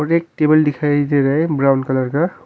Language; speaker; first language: Hindi; non-native, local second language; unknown